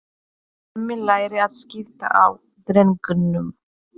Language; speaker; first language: Icelandic; non-native, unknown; Polish